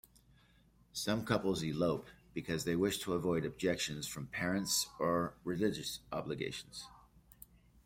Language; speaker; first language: English; native; English